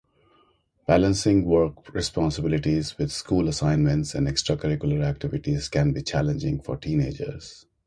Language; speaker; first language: English; non-native, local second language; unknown